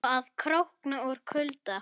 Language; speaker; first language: Icelandic; native; Icelandic